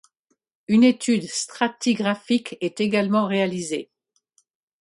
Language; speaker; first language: French; non-native, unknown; English